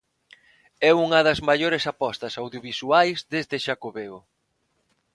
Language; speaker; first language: Galician; non-native, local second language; Spanish